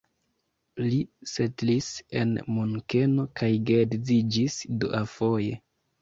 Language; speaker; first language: Esperanto; non-native, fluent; Kinyarwanda